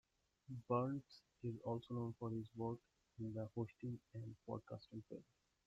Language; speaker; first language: English; non-native, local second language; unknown